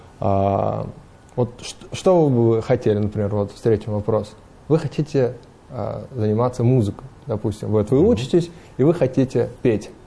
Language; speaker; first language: Russian; non-native, fluent; Uzbek